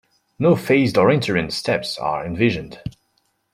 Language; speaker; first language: English; non-native, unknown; French